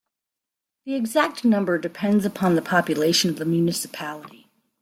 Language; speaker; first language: English; native; English